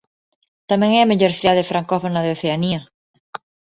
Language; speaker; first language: Galician; non-native, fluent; Spanish